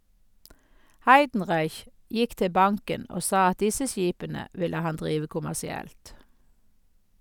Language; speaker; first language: Norwegian; native; Norwegian